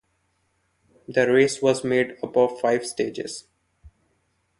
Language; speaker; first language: English; non-native, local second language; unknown